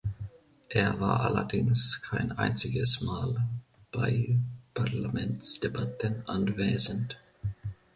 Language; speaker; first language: German; non-native, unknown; Finnish